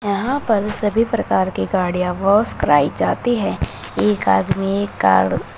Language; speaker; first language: Hindi; native; Hindi